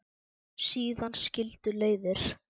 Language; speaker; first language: Icelandic; native; Icelandic